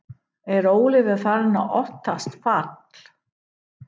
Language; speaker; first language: Icelandic; non-native, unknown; English